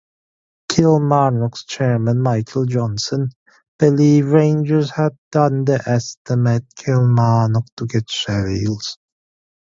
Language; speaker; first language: English; native; English